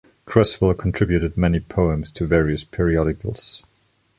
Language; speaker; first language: English; non-native, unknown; German